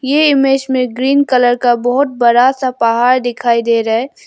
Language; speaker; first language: Hindi; non-native, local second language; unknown